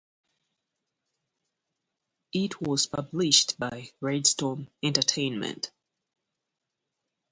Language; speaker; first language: English; native; English